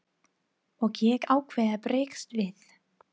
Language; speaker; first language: Icelandic; non-native, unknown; English